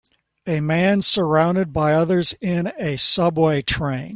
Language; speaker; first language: English; native; English